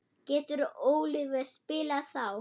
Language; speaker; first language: Icelandic; non-native, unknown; German